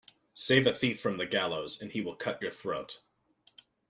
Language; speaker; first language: English; native; English